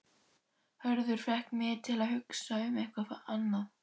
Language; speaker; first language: Icelandic; native; Icelandic